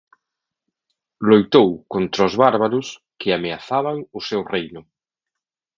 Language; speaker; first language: Galician; native; Galician